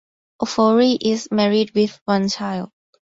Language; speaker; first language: English; non-native, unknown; Thai